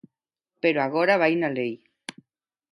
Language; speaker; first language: Galician; non-native, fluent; Spanish